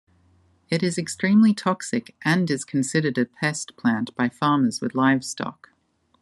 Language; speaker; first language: English; native; English